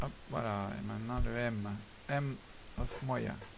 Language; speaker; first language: French; native; French